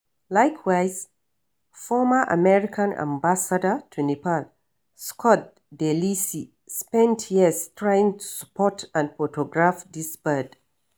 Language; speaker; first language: English; non-native, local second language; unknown